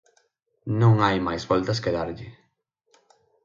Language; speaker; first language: Galician; native; Galician